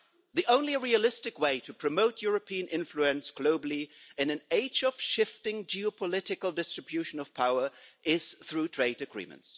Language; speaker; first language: English; non-native, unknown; German